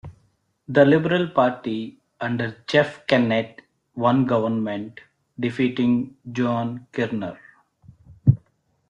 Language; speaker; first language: English; native; English